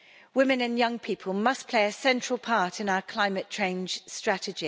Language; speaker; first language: English; native; English